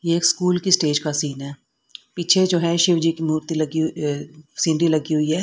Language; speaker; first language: Hindi; native; Hindi